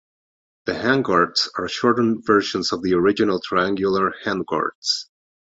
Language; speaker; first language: English; non-native, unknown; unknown